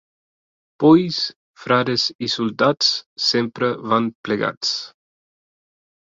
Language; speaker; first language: Catalan; non-native, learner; Spanish